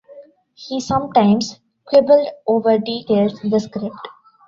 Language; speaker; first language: English; non-native, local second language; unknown